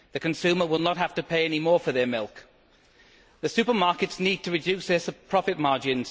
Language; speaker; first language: English; native; English